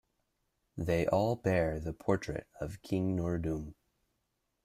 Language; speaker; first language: English; native; English